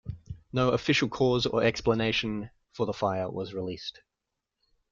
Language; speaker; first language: English; native; English